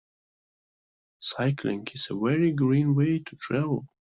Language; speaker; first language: English; non-native, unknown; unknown